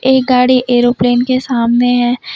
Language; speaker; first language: Hindi; native; Hindi